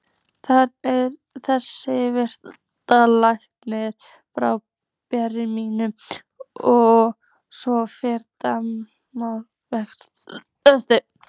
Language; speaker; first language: Icelandic; native; Icelandic